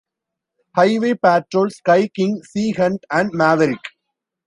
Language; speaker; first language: English; non-native, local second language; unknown